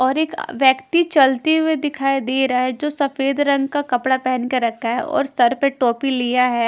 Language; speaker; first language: Hindi; non-native, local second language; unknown